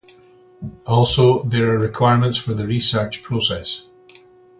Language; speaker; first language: English; native; English